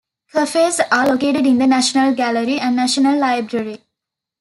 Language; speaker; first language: English; non-native, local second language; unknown